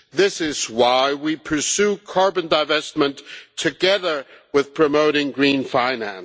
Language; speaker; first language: English; non-native, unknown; German